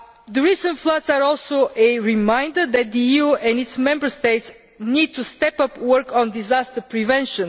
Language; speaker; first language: English; non-native, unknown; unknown